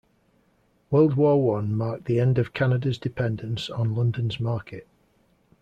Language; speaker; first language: English; native; English